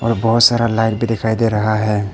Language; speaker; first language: Hindi; non-native, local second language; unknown